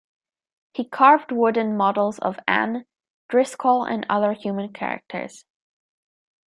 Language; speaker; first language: English; native; English